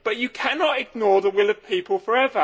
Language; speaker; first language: English; native; English